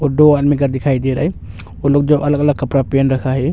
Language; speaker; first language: Hindi; non-native, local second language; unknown